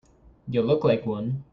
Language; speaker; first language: English; native; English